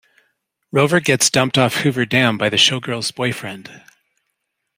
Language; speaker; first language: English; native; English